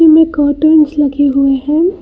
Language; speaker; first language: Hindi; non-native, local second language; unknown